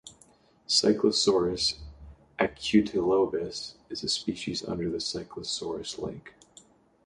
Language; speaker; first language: English; native; English